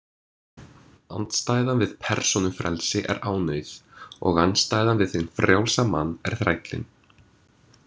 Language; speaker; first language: Icelandic; non-native, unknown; English